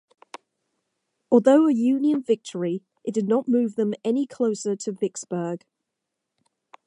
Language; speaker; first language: English; native; English